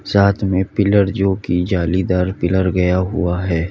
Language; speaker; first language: Hindi; native; Hindi